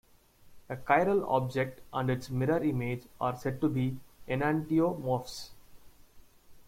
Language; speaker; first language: English; non-native, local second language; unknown